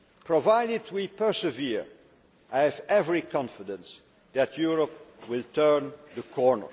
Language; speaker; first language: English; non-native, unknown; Dutch